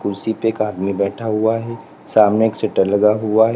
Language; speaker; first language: Hindi; native; Hindi